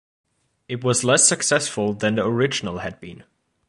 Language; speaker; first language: English; non-native, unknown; German